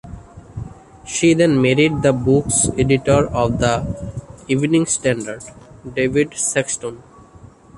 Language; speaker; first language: English; non-native, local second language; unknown